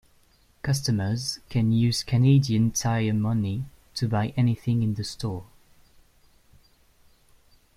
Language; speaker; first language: English; non-native, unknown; French